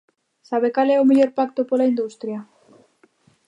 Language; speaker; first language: Galician; native; Galician